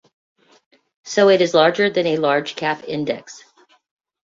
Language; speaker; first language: English; native; English